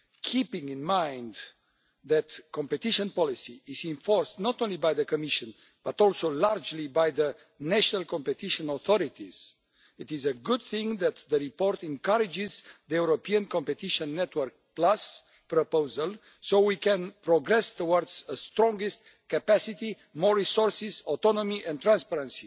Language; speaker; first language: English; non-native, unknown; Romanian